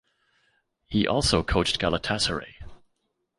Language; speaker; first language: English; native; English